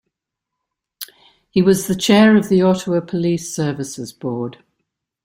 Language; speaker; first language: English; native; English